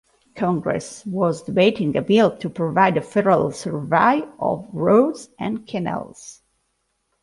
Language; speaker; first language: English; non-native, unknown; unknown